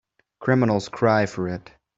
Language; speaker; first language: English; native; English